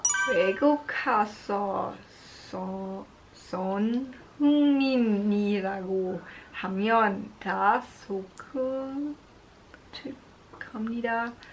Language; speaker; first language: Korean; non-native, learner; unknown